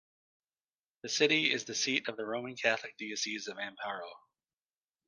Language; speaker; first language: English; native; English